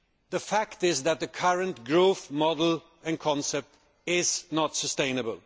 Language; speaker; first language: English; non-native, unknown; Swedish